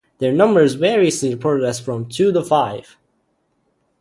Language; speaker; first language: English; native; English